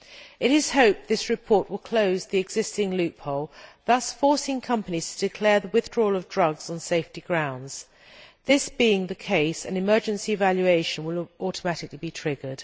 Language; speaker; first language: English; native; English